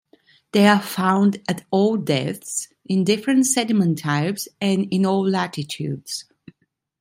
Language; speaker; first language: English; non-native, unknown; Italian